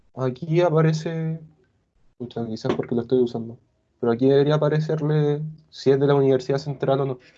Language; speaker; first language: Spanish; native; Spanish